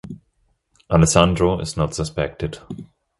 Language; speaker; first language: English; non-native, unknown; German